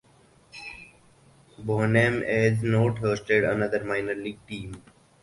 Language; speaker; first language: English; non-native, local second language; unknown